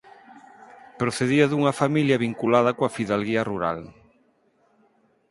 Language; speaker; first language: Galician; non-native, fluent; Spanish